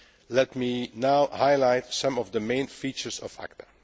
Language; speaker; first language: English; non-native, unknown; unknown